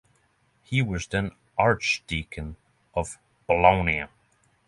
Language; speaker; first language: English; non-native, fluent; Norwegian